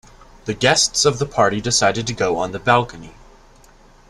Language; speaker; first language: English; native; English